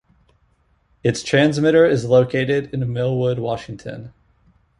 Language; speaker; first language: English; native; English